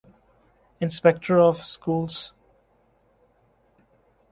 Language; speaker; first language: English; native; English